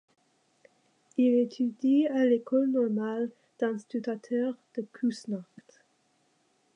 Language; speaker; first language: French; non-native, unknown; English